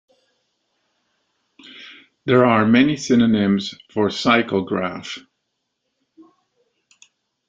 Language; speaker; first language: English; native; English